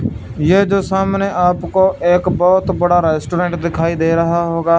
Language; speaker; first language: Hindi; non-native, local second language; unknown